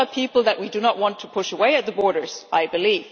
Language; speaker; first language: English; non-native, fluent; German